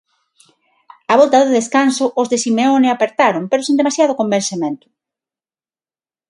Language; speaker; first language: Galician; non-native, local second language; Spanish